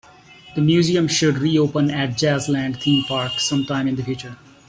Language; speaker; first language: English; non-native, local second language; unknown